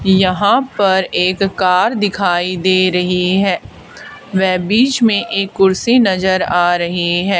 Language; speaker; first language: Hindi; native; Hindi